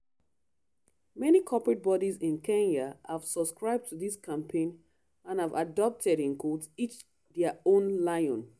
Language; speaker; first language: English; non-native, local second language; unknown